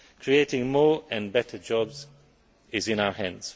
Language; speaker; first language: English; non-native, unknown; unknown